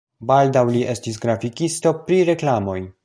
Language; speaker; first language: Esperanto; non-native, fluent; Polish